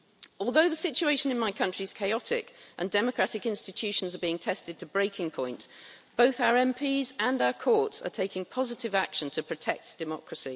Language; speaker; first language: English; native; English